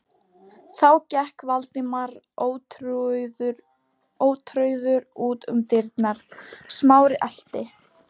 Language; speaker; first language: Icelandic; non-native, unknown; Polish